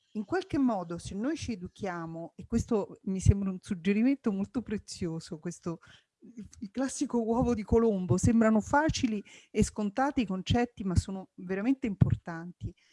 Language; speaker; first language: Italian; native; Italian